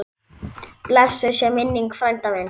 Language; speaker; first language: Icelandic; native; Icelandic